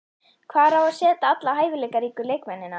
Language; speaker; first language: Icelandic; native; Icelandic